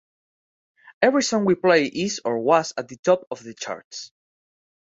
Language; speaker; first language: English; non-native, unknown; Spanish